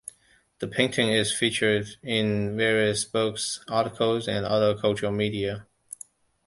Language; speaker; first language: English; non-native, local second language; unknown